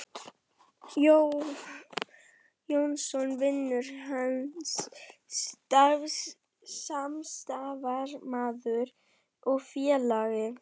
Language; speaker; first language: Icelandic; non-native, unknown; German